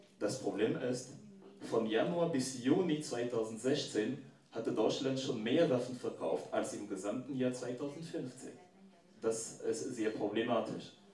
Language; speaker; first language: German; non-native, fluent; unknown